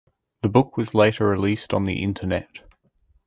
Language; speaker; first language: English; native; English